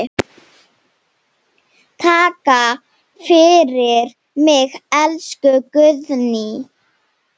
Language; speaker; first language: Icelandic; non-native, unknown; Slovenian